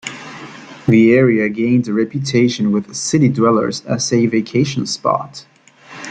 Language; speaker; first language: English; native; English